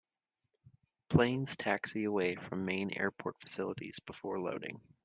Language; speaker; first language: English; native; English